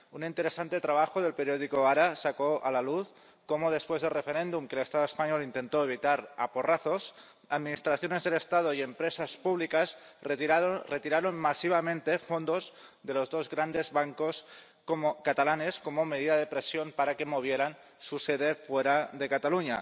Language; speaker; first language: Spanish; non-native, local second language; Catalan